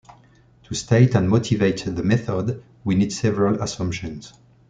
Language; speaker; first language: English; non-native, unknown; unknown